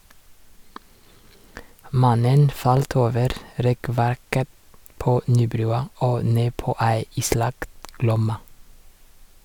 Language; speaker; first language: Norwegian; non-native, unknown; Rundi